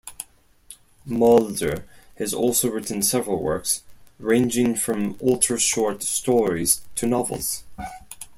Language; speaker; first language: English; non-native, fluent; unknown